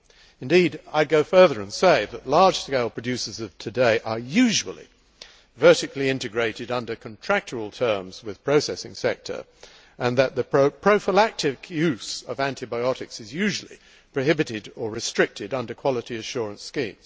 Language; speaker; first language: English; native; English